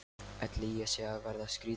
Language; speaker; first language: Icelandic; non-native, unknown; Lithuanian